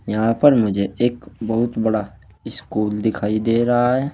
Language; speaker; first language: Hindi; native; Hindi